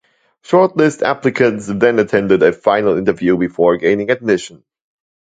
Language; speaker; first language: English; non-native, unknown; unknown